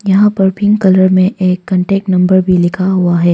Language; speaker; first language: Hindi; non-native, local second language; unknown